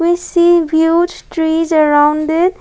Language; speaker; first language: English; non-native, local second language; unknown